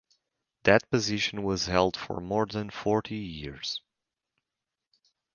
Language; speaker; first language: English; native; English